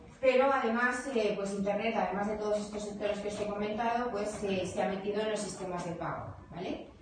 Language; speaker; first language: Spanish; native; Spanish